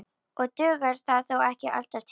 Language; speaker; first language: Icelandic; native; Icelandic